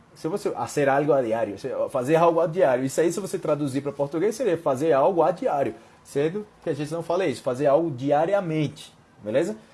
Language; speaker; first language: Portuguese; non-native, fluent; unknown